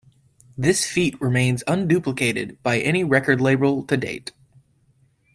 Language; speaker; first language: English; native; English